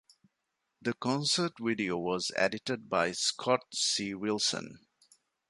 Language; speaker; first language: English; non-native, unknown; Divehi